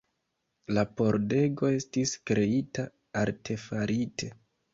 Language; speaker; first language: Esperanto; non-native, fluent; Kinyarwanda